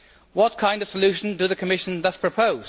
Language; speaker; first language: English; native; English